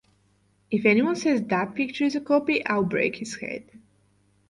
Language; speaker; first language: English; non-native, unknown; Bulgarian